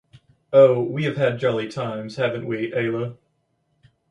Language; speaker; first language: English; native; English